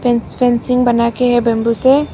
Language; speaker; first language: Hindi; early bilingual, other home language; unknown